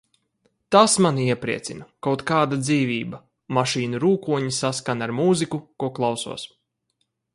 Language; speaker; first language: Latvian; native; Latvian